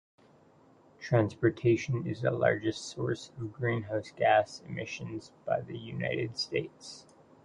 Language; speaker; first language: English; native; English